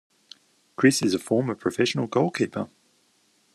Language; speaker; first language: English; native; English